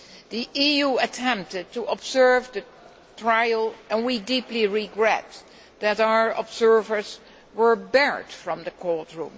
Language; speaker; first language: English; non-native, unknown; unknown